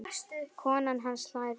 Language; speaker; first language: Icelandic; native; Icelandic